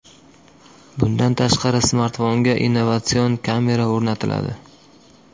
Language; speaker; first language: Uzbek; native; Uzbek